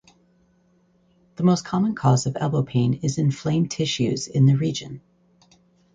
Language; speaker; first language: English; native; English